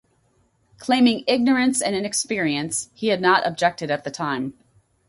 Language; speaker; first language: English; native; English